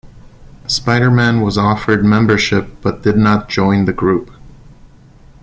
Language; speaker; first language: English; non-native, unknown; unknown